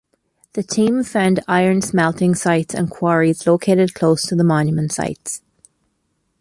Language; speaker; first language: English; native; English